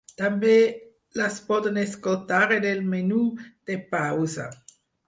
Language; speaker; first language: Catalan; non-native, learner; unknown